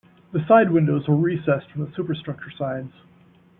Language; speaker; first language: English; native; English